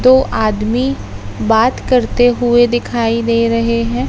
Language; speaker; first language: Hindi; native; Hindi